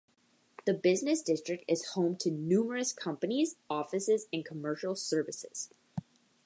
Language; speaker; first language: English; native; English